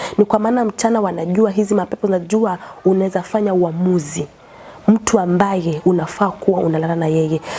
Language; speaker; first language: Swahili; non-native, local second language; Kamba